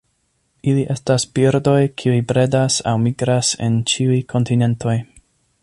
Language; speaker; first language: Esperanto; non-native, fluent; English